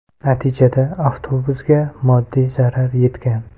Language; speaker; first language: Uzbek; non-native, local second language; Kara-Kalpak